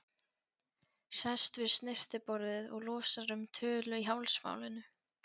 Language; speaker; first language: Icelandic; non-native, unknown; Polish